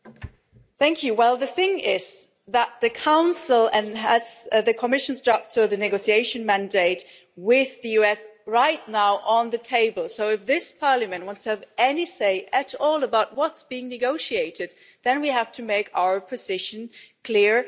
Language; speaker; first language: English; non-native, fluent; German